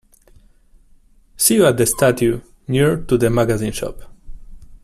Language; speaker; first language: English; non-native, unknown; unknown